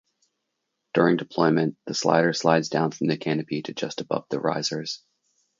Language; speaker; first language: English; native; English